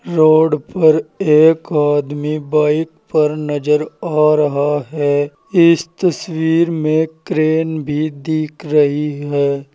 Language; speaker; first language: Hindi; native; Hindi